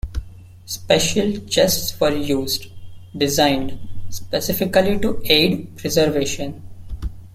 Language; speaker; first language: English; non-native, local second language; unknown